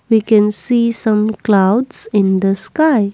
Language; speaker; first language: English; non-native, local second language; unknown